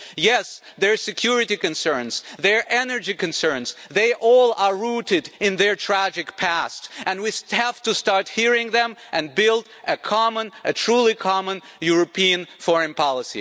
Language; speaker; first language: English; non-native, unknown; German